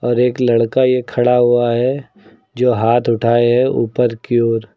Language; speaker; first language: Hindi; native; Hindi